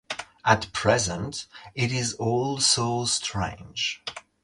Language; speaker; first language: English; non-native, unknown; French